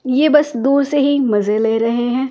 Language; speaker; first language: Hindi; native; Hindi